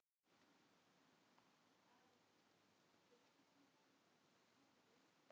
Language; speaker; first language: Icelandic; non-native, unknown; Filipino